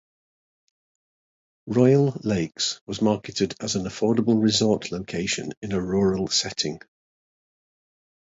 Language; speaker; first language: English; native; English